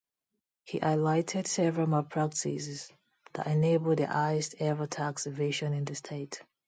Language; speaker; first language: English; non-native, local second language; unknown